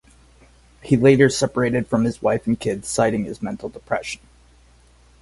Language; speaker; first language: English; native; English